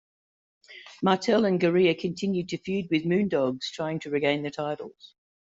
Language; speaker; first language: English; native; English